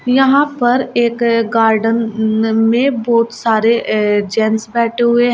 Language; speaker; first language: Hindi; native; Hindi